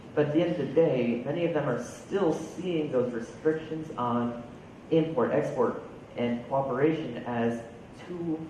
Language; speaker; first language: English; native; English